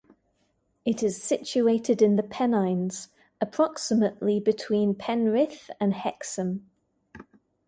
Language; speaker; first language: English; native; English